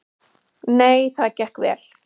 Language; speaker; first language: Icelandic; native; Icelandic